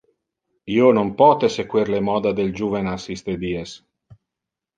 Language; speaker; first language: Interlingua; non-native, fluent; Italian